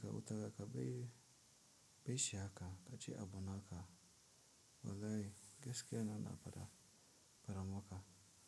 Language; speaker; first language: Hausa; non-native, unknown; Tiv